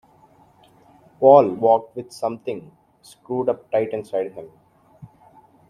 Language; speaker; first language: English; non-native, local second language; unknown